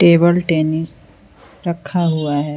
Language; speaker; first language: Hindi; native; Hindi